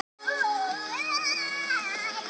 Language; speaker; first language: Icelandic; non-native, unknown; Thai